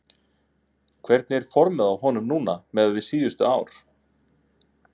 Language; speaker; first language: Icelandic; native; Icelandic